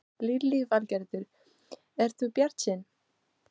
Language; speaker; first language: Icelandic; non-native, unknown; Portuguese